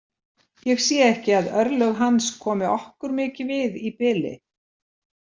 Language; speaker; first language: Icelandic; native; Icelandic